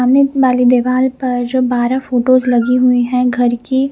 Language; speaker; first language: Hindi; non-native, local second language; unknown